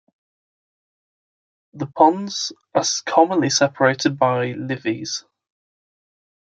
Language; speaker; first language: English; native; English